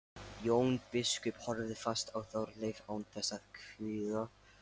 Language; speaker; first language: Icelandic; non-native, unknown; Lithuanian